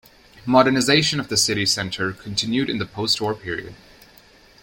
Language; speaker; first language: English; native; English